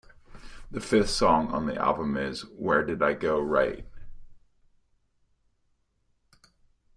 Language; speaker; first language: English; native; English